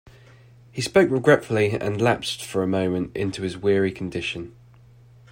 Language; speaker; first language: English; native; English